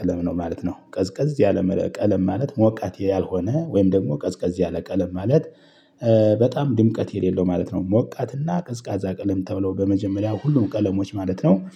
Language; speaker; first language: Amharic; native; Amharic